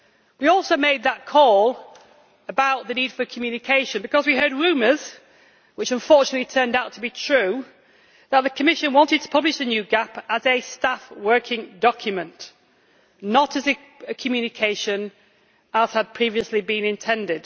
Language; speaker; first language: English; native; English